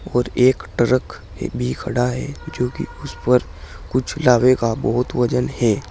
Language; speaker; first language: Hindi; native; Hindi